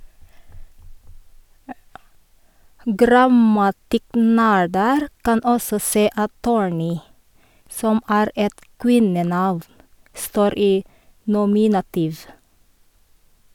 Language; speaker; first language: Norwegian; non-native, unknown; Filipino